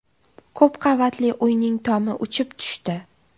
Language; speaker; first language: Uzbek; native; Uzbek